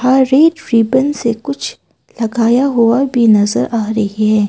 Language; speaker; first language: Hindi; non-native, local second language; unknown